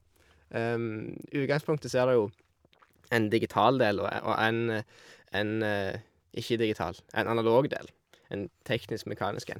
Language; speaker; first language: Norwegian; native; Norwegian